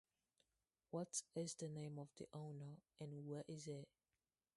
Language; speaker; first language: English; non-native, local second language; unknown